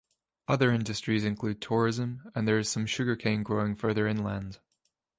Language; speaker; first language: English; native; English